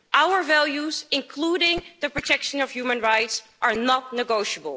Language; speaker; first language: English; non-native, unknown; Dutch